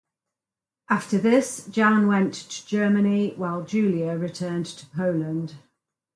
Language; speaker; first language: English; native; English